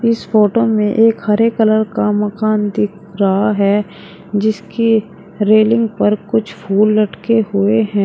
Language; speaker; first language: Hindi; native; Hindi